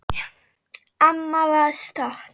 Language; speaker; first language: Icelandic; non-native, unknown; Polish